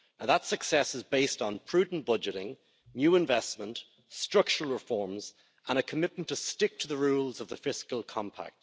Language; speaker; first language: English; native; English